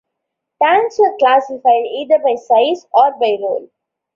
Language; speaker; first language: English; non-native, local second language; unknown